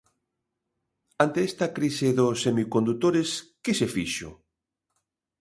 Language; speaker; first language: Galician; native; Galician